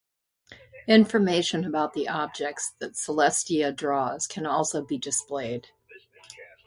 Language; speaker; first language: English; native; English